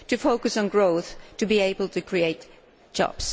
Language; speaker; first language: English; non-native, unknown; Finnish